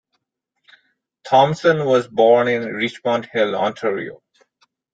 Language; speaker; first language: English; non-native, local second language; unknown